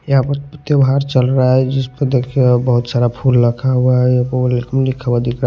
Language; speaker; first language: Hindi; non-native, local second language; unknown